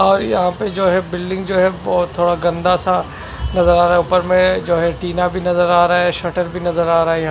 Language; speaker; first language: Hindi; non-native, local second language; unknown